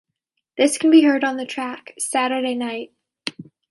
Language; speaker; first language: English; native; English